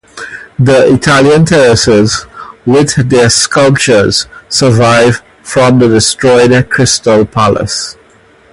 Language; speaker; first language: English; native; English